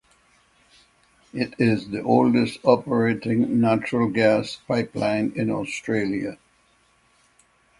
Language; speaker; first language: English; native; English